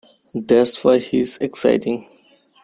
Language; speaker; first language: English; non-native, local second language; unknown